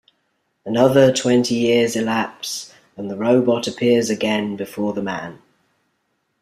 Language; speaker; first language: English; native; English